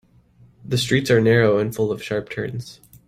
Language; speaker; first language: English; native; English